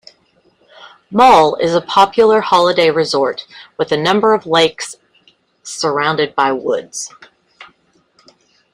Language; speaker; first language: English; native; English